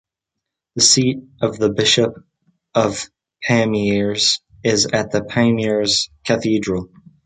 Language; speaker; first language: English; native; English